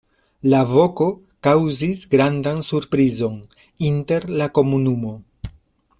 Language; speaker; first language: Esperanto; non-native, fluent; Spanish